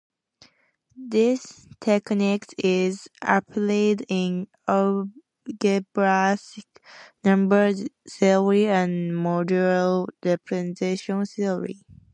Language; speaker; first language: English; native; English